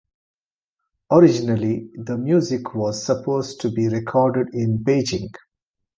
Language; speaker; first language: English; non-native, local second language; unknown